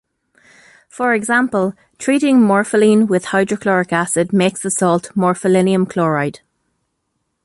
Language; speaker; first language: English; native; English